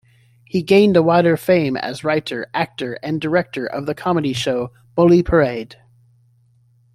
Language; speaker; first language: English; native; English